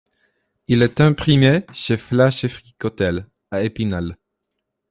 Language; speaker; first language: French; non-native, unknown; Polish